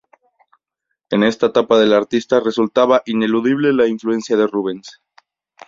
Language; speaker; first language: Spanish; native; Spanish